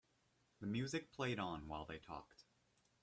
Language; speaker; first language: English; native; English